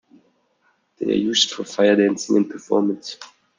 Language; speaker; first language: English; non-native, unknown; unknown